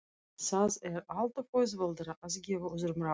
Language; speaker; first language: Icelandic; non-native, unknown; Russian